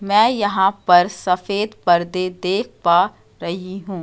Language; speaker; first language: Hindi; native; Hindi